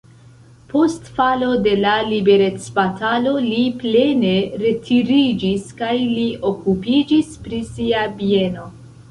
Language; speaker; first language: Esperanto; non-native, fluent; Central Kurdish